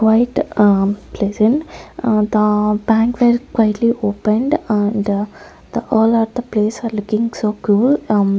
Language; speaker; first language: English; non-native, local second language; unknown